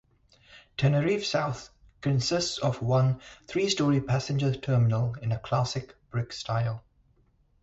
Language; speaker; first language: English; non-native, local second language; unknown